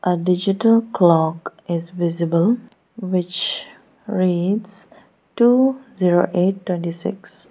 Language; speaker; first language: English; non-native, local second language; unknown